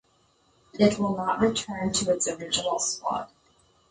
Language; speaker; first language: English; native; English